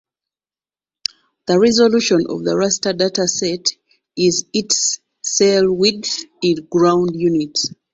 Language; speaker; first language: English; non-native, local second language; Ganda